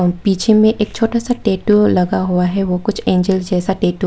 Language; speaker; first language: Hindi; non-native, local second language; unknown